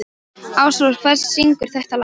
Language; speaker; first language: Icelandic; non-native, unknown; Polish